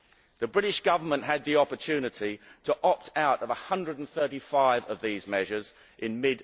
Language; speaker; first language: English; native; English